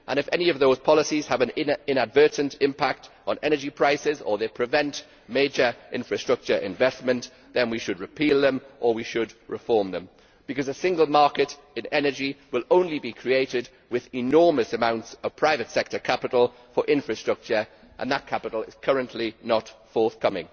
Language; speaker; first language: English; native; English